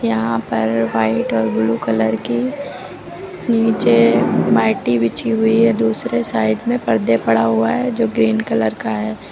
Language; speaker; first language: Hindi; native; Hindi